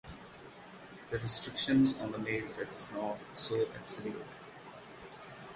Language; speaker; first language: English; non-native, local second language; Hindi